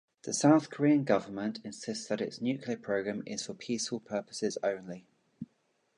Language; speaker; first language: English; native; English